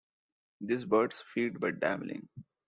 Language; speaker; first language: English; non-native, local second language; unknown